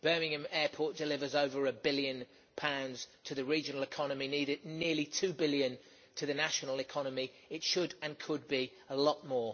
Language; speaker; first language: English; native; English